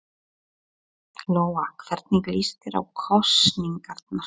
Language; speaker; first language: Icelandic; non-native, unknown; Polish